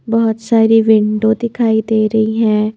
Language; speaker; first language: Hindi; native; Hindi